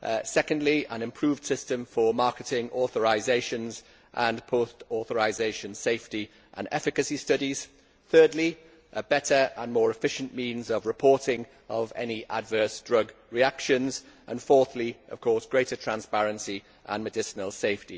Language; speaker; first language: English; native; English